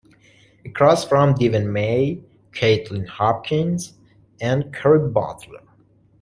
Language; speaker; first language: English; non-native, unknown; Persian